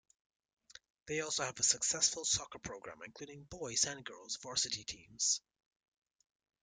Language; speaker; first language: English; native; English